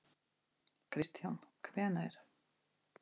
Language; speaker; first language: Icelandic; non-native, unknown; Russian